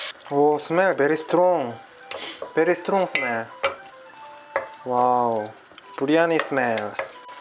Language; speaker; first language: English; non-native, learner; Korean